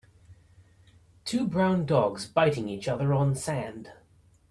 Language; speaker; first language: English; native; English